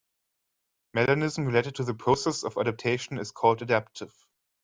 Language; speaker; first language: English; non-native, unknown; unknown